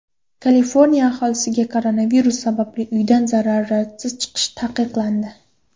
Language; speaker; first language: Uzbek; non-native, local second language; Kara-Kalpak